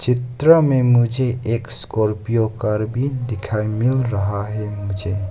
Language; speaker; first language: Hindi; non-native, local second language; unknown